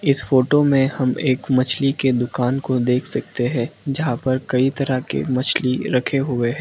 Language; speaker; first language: Hindi; non-native, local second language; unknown